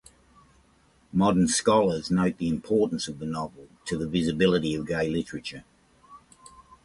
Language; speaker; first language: English; native; English